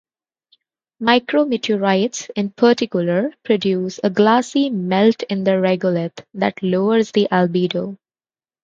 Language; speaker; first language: English; non-native, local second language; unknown